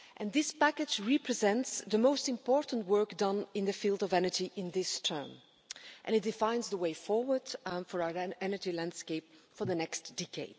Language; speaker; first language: English; non-native, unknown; Dutch